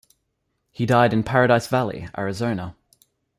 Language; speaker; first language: English; native; English